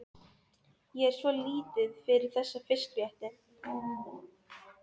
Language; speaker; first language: Icelandic; non-native, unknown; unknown